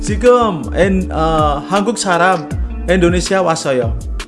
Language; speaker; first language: Korean; non-native, fluent; Indonesian